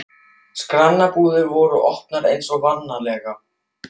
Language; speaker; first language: Icelandic; non-native, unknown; German